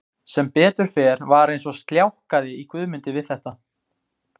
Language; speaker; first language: Icelandic; native; Icelandic